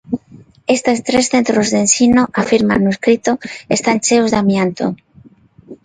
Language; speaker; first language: Galician; non-native, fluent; Spanish